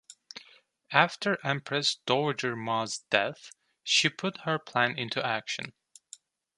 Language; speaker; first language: English; non-native, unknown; Turkish